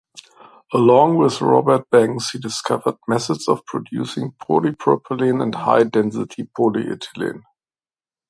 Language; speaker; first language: English; non-native, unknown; German